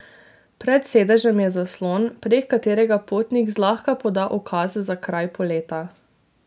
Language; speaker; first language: Slovenian; native; Slovenian